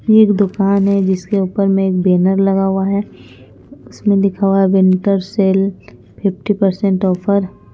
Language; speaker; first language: Hindi; non-native, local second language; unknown